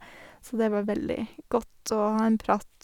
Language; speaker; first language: Norwegian; non-native, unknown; English